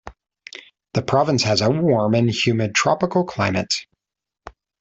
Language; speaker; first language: English; native; English